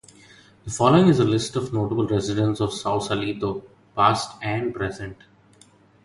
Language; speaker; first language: English; non-native, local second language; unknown